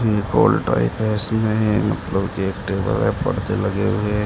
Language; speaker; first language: Hindi; native; Hindi